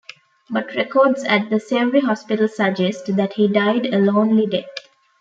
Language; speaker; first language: English; non-native, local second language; Tamil